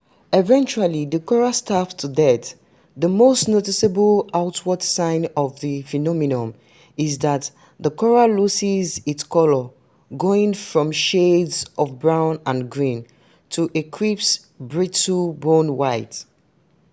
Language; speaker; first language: English; non-native, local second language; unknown